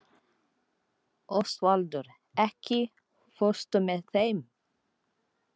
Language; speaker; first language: Icelandic; non-native, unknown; Filipino